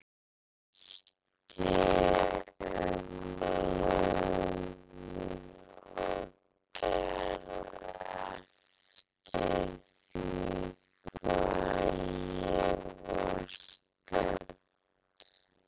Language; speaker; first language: Icelandic; native; Icelandic